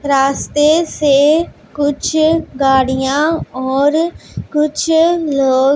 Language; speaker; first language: Hindi; non-native, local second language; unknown